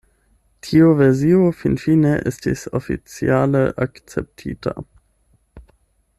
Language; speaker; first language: Esperanto; non-native, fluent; German